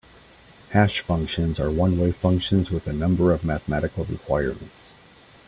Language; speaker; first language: English; native; English